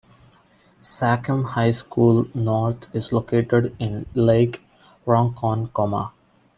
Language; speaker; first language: English; non-native, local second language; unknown